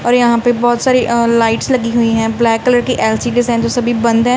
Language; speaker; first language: Hindi; non-native, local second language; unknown